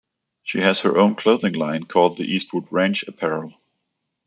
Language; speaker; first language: English; non-native, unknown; Danish